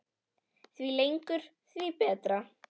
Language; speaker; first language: Icelandic; native; Icelandic